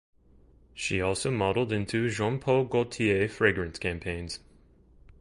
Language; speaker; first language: English; native; English